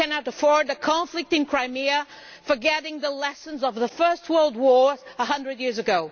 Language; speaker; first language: English; non-native, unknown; Portuguese